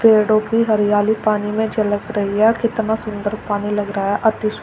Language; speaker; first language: Hindi; native; Hindi